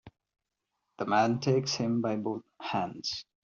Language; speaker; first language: English; non-native, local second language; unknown